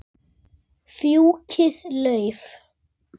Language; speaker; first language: Icelandic; native; Icelandic